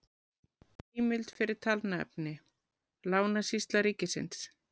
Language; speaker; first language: Icelandic; native; Icelandic